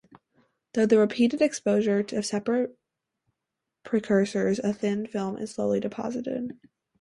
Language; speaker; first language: English; native; English